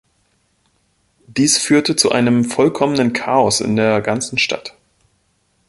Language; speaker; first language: German; native; German